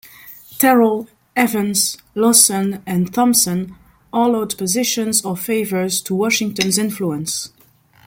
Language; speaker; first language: English; non-native, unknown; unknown